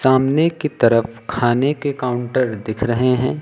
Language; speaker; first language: Hindi; native; Hindi